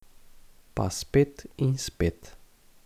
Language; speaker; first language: Slovenian; native; Slovenian